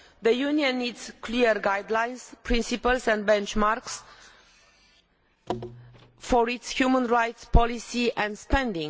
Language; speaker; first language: English; non-native, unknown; Romanian